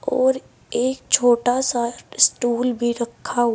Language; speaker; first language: Hindi; native; Hindi